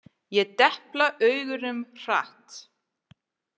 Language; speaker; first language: Icelandic; non-native, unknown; English